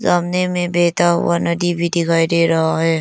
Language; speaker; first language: Hindi; non-native, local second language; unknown